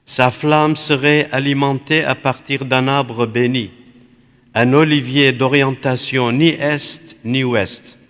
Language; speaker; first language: French; non-native, fluent; Aramaic